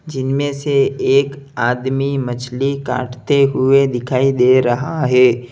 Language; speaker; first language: Hindi; native; Hindi